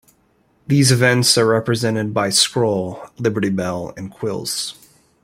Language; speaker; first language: English; native; English